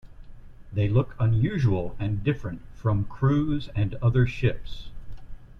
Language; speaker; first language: English; native; English